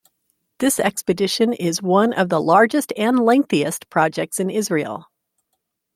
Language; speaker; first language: English; native; English